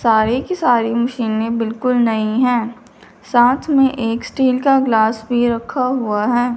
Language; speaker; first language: Hindi; non-native, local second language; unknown